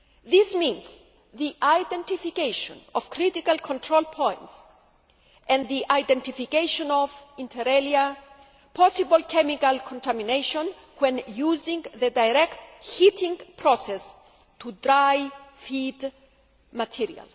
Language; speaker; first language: English; non-native, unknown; Greek